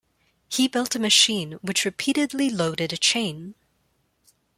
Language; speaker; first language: English; non-native, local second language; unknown